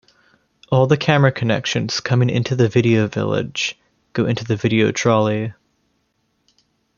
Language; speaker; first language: English; native; English